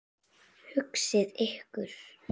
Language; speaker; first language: Icelandic; native; Icelandic